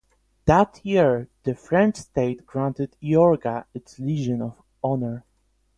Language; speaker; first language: English; non-native, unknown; Polish